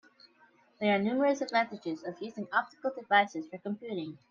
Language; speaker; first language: English; native; English